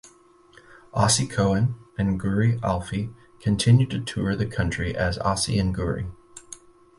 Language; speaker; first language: English; native; English